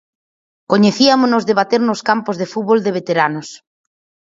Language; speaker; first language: Galician; native; Galician